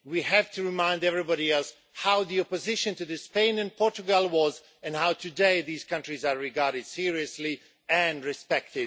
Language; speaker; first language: English; non-native, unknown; Swedish